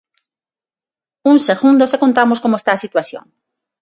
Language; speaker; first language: Galician; non-native, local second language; Spanish